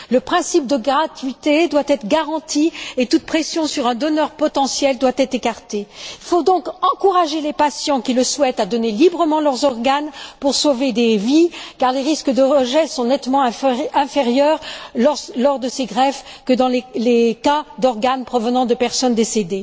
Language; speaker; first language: French; native; French